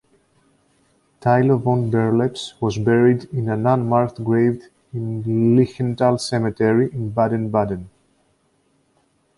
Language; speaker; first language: English; native; English